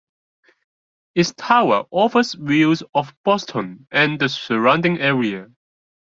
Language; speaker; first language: English; non-native, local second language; Cantonese